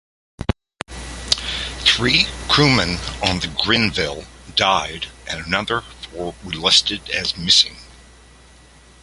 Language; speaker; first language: English; native; English